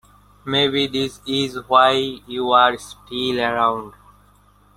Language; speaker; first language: English; non-native, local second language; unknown